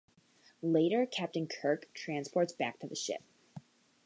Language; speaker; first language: English; native; English